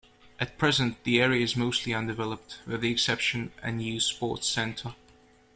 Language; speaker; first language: English; native; English